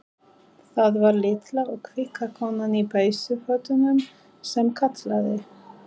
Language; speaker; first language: Icelandic; non-native, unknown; Polish